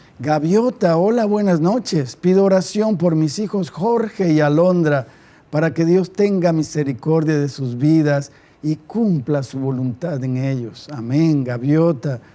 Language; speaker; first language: Spanish; native; Spanish